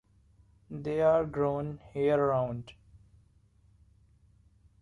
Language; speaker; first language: English; non-native, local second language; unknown